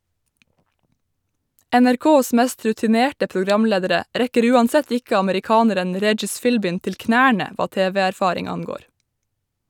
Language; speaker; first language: Norwegian; native; Norwegian